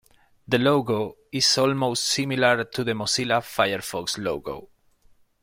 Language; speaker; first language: English; non-native, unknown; Spanish